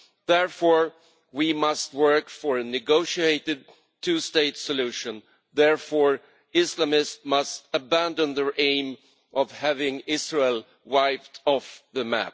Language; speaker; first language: English; non-native, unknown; Swedish